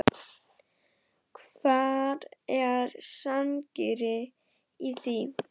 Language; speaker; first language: Icelandic; non-native, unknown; German